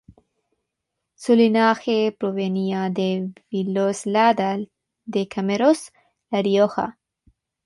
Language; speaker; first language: Spanish; non-native, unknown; Bangla